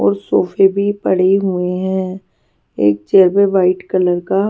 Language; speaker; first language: Hindi; non-native, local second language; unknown